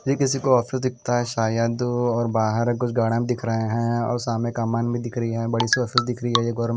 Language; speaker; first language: Hindi; non-native, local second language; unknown